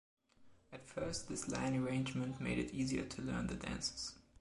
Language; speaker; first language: English; non-native, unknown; German